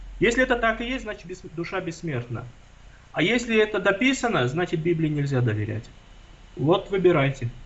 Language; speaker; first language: Russian; non-native, local second language; Armenian